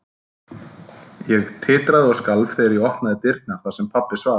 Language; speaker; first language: Icelandic; native; Icelandic